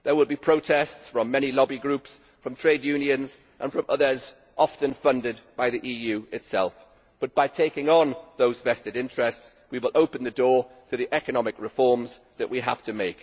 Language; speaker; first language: English; native; English